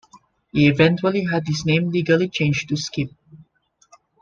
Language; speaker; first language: English; non-native, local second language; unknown